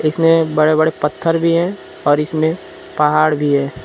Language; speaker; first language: Hindi; native; Hindi